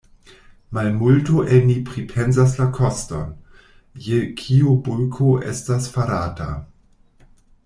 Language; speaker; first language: Esperanto; non-native, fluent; German